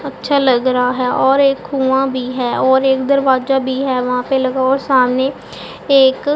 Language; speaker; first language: Hindi; non-native, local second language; Punjabi